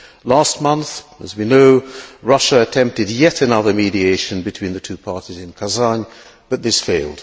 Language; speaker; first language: English; non-native, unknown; Hungarian